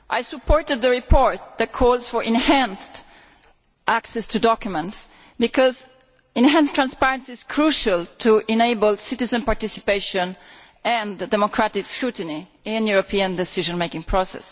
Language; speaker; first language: English; non-native, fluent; Italian